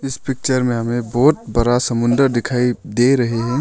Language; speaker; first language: Hindi; non-native, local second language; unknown